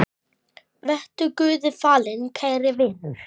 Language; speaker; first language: Icelandic; native; Icelandic